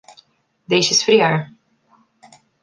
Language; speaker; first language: Portuguese; native; Portuguese